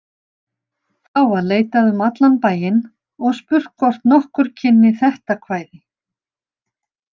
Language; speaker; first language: Icelandic; native; Icelandic